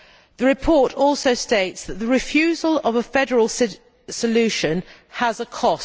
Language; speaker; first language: English; native; English